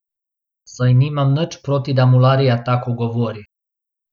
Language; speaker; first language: Slovenian; non-native, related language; Bosnian